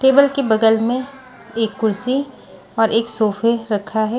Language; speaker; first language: Hindi; non-native, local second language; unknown